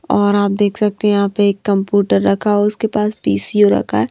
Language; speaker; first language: Hindi; non-native, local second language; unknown